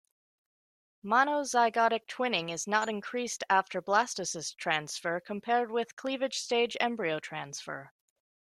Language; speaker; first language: English; native; English